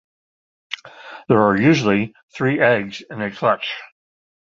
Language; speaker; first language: English; native; English